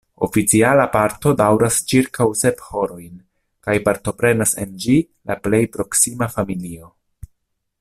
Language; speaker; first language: Esperanto; non-native, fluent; Italian